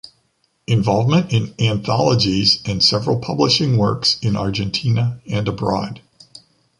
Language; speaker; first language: English; native; English